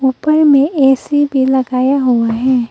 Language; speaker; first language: Hindi; non-native, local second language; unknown